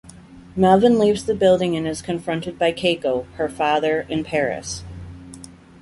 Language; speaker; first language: English; native; English